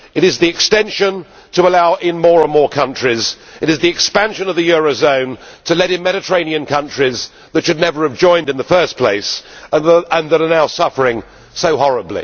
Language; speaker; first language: English; native; English